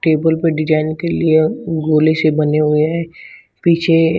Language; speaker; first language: Hindi; native; Hindi